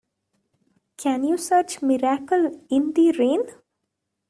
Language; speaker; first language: English; non-native, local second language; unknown